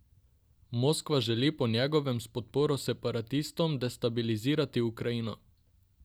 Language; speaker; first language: Slovenian; non-native, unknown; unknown